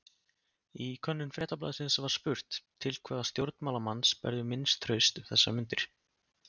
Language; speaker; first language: Icelandic; native; Icelandic